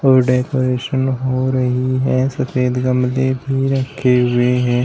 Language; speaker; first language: Hindi; native; Hindi